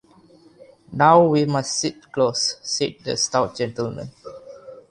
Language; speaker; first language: English; non-native, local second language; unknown